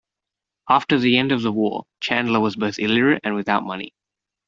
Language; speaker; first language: English; native; English